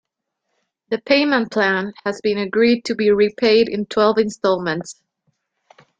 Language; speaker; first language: English; non-native, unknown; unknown